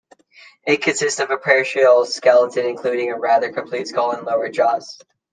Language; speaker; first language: English; native; English